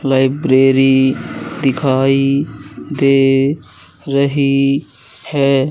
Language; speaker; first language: Hindi; native; Hindi